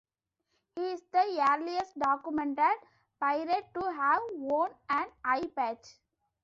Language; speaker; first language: English; non-native, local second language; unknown